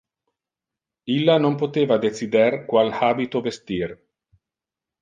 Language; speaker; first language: Interlingua; non-native, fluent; Italian